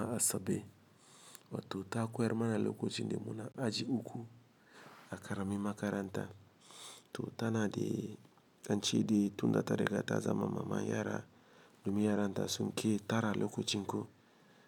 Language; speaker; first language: Hausa; non-native, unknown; Igbo